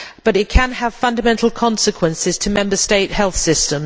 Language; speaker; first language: English; native; English